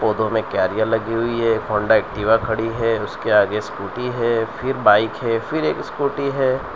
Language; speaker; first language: Hindi; non-native, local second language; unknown